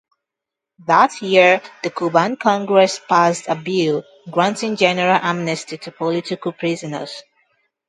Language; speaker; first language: English; non-native, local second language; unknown